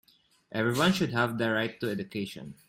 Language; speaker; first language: English; non-native, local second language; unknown